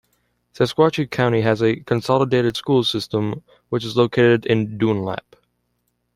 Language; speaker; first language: English; native; English